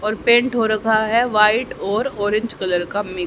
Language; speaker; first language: Hindi; native; Hindi